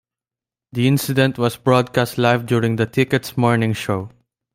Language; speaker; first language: English; non-native, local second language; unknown